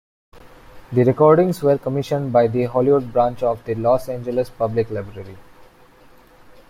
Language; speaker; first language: English; non-native, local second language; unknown